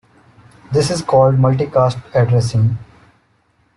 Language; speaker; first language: English; non-native, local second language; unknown